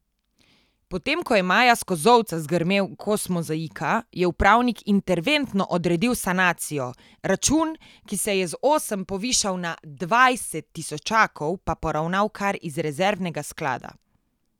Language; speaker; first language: Slovenian; native; Slovenian